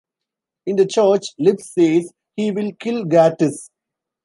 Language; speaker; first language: English; non-native, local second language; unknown